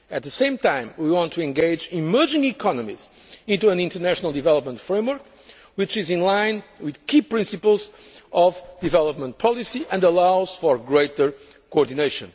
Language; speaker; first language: English; non-native, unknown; Portuguese